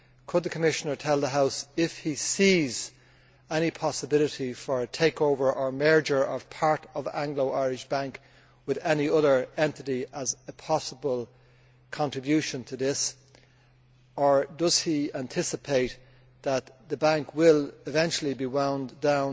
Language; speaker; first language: English; native; English